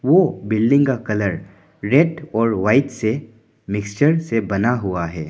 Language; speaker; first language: Hindi; non-native, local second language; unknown